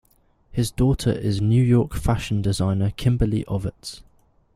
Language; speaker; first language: English; native; English